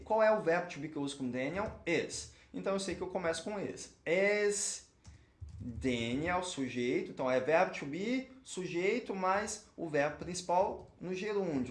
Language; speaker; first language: Portuguese; native; Portuguese